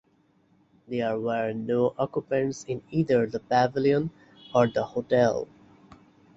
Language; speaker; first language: English; non-native, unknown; Bangla